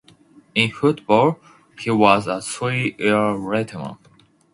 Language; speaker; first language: English; non-native, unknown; Japanese